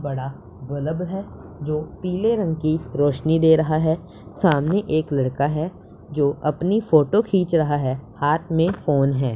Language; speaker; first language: Hindi; non-native, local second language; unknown